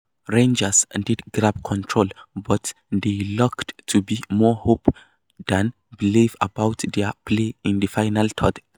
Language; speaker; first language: English; non-native, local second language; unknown